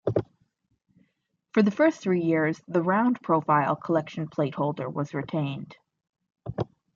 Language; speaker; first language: English; native; English